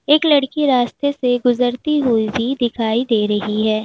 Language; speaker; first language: Hindi; native; Hindi